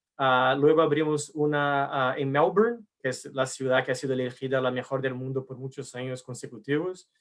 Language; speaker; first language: Spanish; non-native, fluent; Portuguese